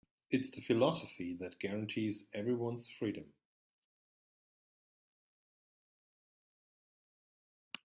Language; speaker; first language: English; native; English